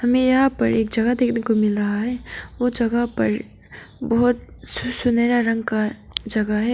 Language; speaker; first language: Hindi; non-native, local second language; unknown